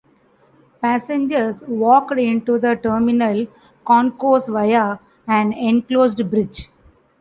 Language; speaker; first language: English; non-native, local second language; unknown